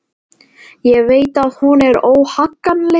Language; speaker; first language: Icelandic; non-native, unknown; Latvian